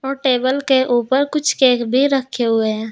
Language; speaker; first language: Hindi; native; Hindi